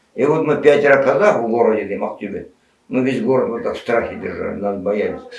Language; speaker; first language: Russian; non-native, local second language; Kazakh